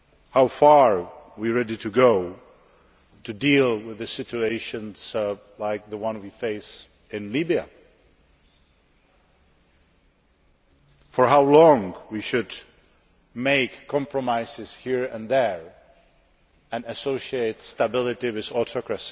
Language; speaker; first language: English; non-native, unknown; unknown